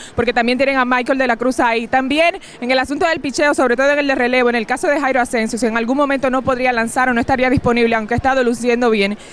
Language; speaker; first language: Spanish; native; Spanish